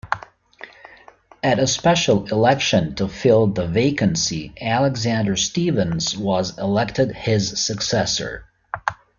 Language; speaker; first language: English; native; English